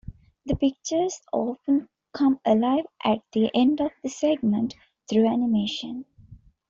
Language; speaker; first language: English; non-native, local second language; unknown